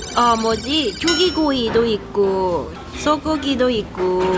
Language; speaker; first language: Korean; non-native, learner; English